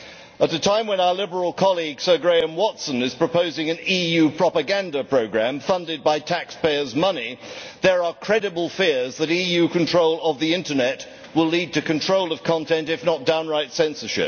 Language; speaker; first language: English; native; English